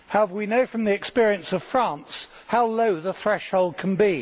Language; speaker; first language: English; native; English